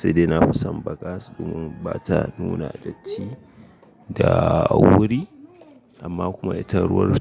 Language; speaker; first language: Hausa; native; Hausa